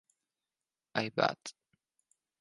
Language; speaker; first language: English; non-native, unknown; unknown